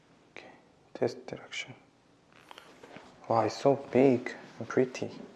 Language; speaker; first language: English; non-native, fluent; Korean